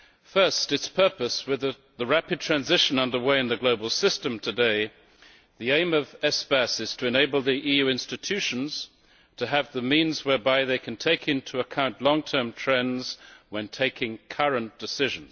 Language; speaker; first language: English; native; English